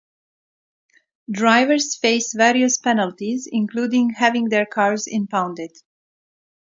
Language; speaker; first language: English; non-native, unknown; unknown